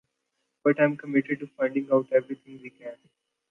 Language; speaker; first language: English; non-native, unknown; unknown